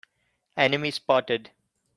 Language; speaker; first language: English; non-native, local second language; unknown